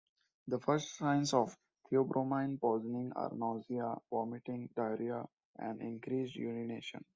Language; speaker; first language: English; non-native, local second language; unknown